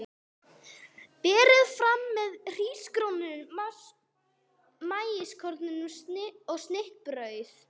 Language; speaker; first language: Icelandic; non-native, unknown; English